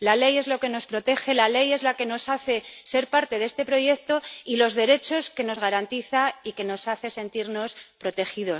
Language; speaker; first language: Spanish; native; Spanish